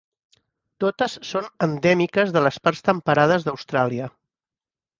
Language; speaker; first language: Catalan; native; Catalan